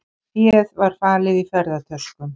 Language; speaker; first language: Icelandic; native; Icelandic